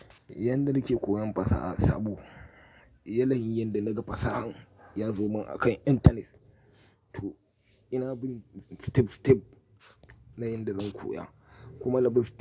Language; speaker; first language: Hausa; native; Hausa